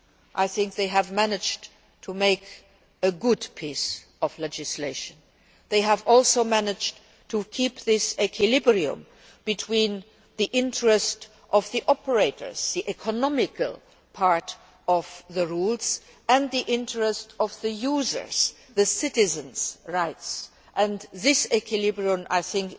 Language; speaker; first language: English; non-native, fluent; Luxembourgish